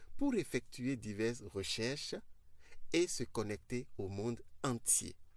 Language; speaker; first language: French; non-native, local second language; Fon